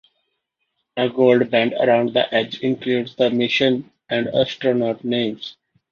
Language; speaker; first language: English; non-native, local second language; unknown